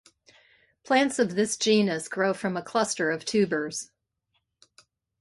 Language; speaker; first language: English; native; English